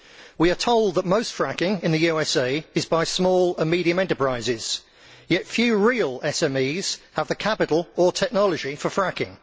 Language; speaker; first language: English; native; English